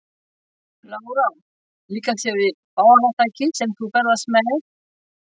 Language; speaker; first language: Icelandic; non-native, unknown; French